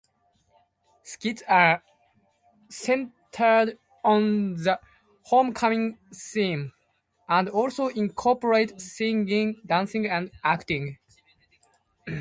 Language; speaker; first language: English; non-native, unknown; Japanese